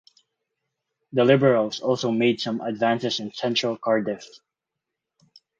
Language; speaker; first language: English; non-native, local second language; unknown